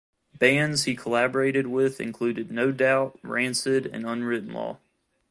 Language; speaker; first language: English; native; English